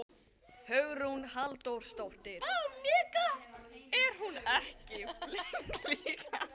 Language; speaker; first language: Icelandic; non-native, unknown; Chinese